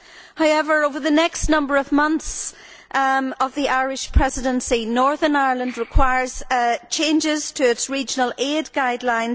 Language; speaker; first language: English; native; English